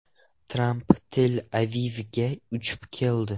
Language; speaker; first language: Uzbek; non-native, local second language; Russian